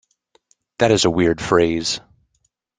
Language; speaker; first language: English; native; English